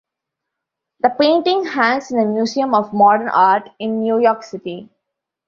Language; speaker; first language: English; non-native, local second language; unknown